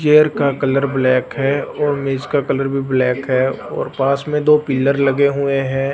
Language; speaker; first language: Hindi; non-native, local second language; Punjabi